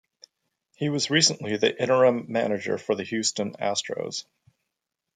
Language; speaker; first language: English; native; English